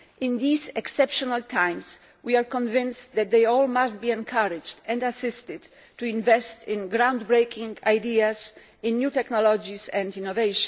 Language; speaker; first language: English; non-native, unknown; Polish